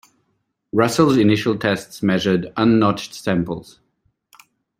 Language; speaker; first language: English; non-native, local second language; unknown